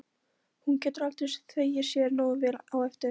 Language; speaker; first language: Icelandic; non-native, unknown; Polish